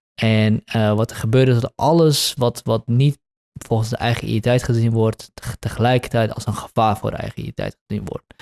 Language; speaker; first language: Dutch; early bilingual, other home language; Kurdish